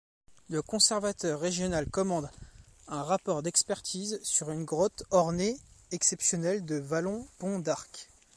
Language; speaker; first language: French; native; French